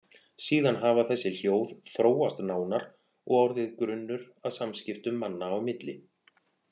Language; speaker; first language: Icelandic; native; Icelandic